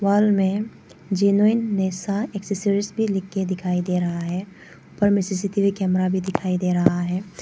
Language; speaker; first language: Hindi; non-native, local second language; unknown